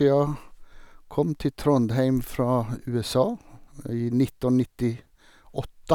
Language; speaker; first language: Norwegian; non-native, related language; Swedish